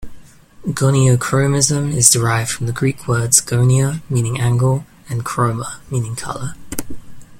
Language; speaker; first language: English; native; English